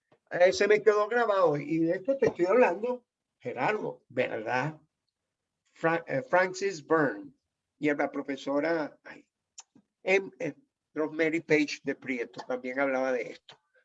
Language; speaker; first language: Spanish; native; Spanish